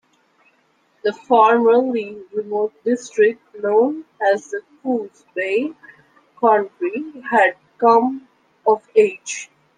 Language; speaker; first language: English; non-native, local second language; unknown